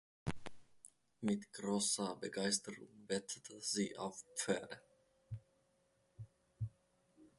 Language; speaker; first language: German; non-native, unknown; Finnish